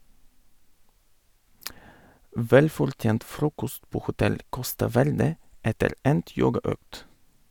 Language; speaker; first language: Norwegian; non-native, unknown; Bulgarian